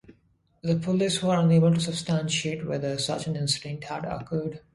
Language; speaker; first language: English; native; English